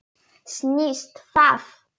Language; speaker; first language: Icelandic; non-native, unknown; Polish